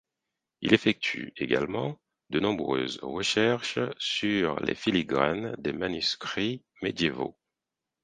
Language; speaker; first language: French; non-native, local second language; Haitian Creole